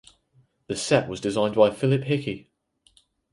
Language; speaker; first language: English; native; English